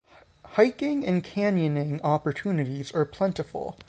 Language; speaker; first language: English; native; English